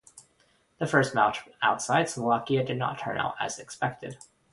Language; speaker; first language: English; non-native, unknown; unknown